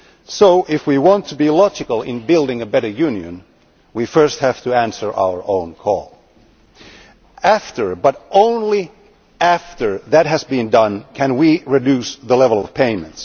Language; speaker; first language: English; non-native, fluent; Finnish